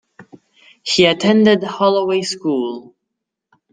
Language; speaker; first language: English; non-native, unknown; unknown